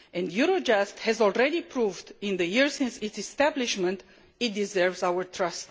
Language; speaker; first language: English; non-native, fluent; Romanian